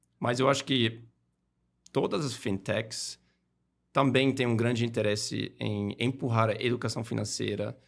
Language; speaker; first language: Portuguese; non-native, fluent; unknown